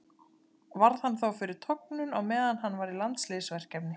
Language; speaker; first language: Icelandic; native; Icelandic